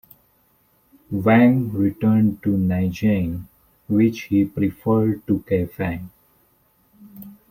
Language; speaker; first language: English; non-native, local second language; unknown